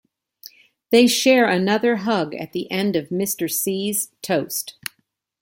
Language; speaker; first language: English; native; English